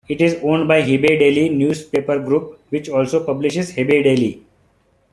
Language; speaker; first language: English; non-native, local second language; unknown